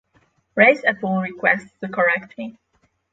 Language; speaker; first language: English; non-native, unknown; Polish